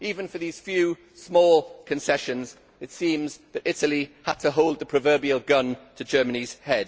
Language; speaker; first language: English; native; English